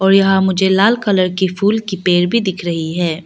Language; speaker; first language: Hindi; early bilingual, other home language; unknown